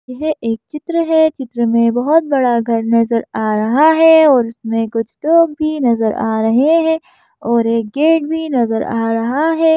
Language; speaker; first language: Hindi; native; Hindi